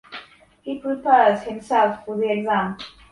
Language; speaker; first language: English; non-native, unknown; Polish